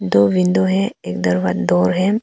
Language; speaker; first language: Hindi; non-native, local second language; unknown